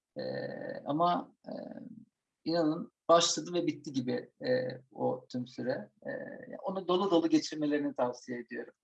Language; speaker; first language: Turkish; native; Turkish